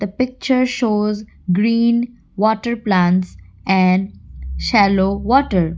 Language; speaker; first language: English; non-native, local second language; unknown